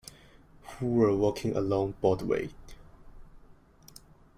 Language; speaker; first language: English; non-native, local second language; Cantonese